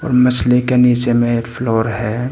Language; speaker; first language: Hindi; non-native, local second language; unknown